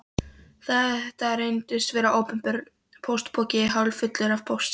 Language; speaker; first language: Icelandic; non-native, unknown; Polish